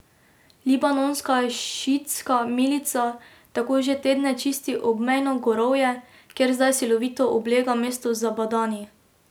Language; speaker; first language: Slovenian; native; Slovenian